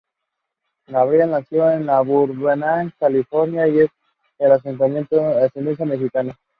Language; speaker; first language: English; non-native, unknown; Spanish